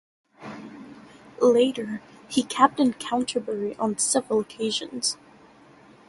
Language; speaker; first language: English; native; English